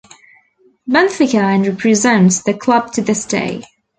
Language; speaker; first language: English; native; English